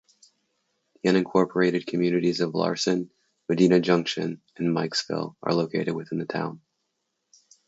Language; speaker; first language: English; native; English